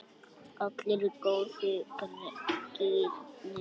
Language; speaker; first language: Icelandic; native; Icelandic